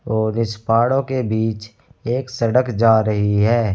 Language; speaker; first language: Hindi; native; Hindi